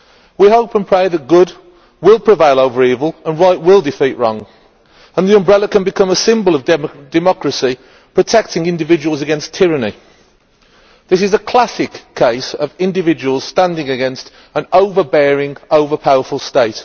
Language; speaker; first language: English; native; English